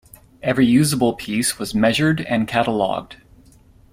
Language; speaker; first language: English; native; English